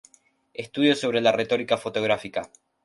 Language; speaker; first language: Spanish; native; Spanish